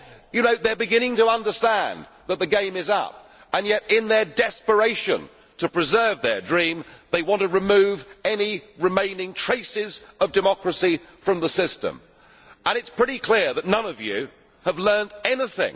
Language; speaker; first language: English; native; English